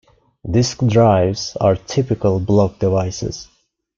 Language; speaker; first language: English; non-native, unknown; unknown